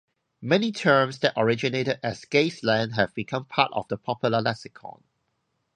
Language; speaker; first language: English; non-native, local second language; Cantonese